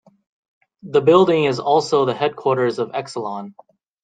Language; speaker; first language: English; native; English